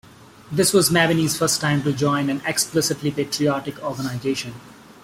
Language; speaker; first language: English; non-native, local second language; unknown